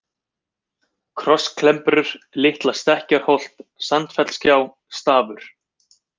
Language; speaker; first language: Icelandic; native; Icelandic